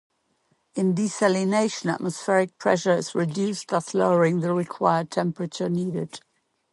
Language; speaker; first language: English; non-native, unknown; German